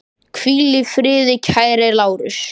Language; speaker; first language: Icelandic; native; Icelandic